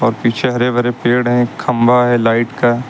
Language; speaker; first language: Hindi; native; Hindi